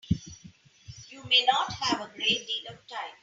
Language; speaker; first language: English; non-native, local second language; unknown